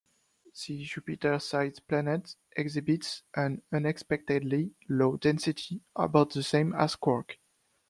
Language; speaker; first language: English; non-native, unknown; French